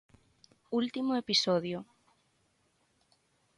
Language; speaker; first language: Galician; native; Galician